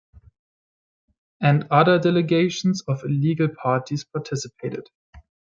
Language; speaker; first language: English; native; English